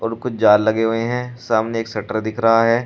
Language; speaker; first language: Hindi; native; Hindi